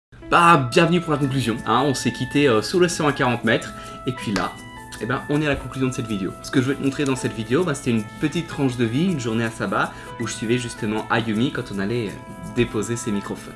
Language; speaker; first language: French; native; French